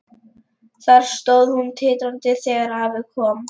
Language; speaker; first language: Icelandic; non-native, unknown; Lithuanian